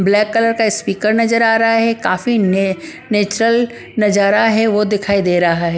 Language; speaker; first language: Hindi; non-native, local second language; Punjabi